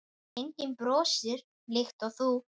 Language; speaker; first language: Icelandic; native; Icelandic